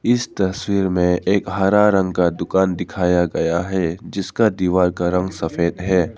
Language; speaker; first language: Hindi; non-native, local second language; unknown